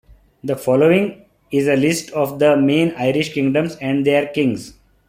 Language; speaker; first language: English; non-native, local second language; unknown